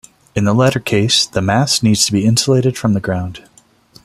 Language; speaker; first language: English; non-native, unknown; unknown